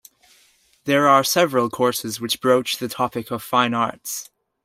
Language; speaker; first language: English; native; English